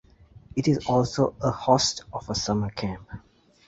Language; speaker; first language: English; native; English